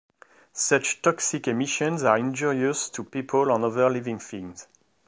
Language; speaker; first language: English; non-native, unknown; French